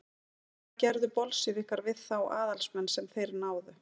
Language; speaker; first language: Icelandic; native; Icelandic